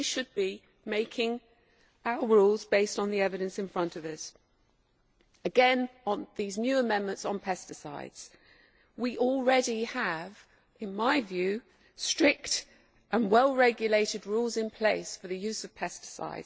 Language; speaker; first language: English; native; English